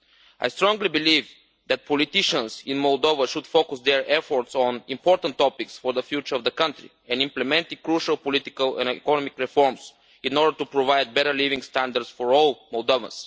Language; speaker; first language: English; non-native, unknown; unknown